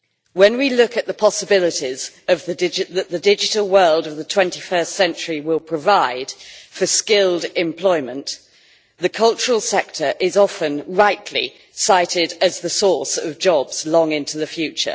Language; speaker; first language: English; native; English